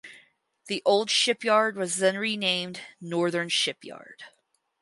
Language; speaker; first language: English; native; English